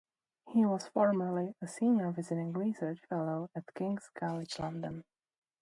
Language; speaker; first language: English; non-native, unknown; Czech